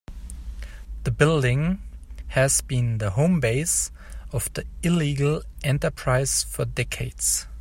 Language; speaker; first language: English; native; English